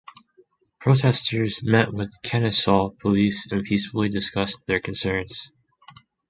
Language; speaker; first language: English; non-native, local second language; Chinese